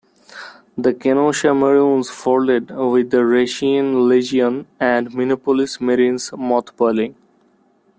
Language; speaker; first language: English; non-native, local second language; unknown